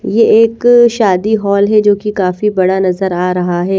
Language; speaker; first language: Hindi; native; Hindi